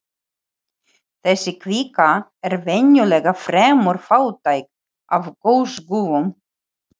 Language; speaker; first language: Icelandic; non-native, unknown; Ukrainian